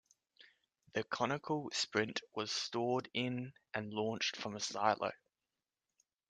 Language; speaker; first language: English; native; English